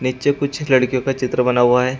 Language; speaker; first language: Hindi; native; Hindi